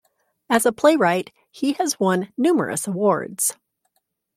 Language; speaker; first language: English; native; English